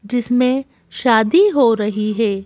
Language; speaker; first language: Hindi; native; Hindi